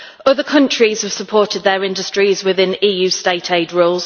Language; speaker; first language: English; native; English